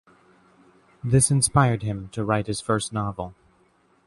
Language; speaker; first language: English; native; English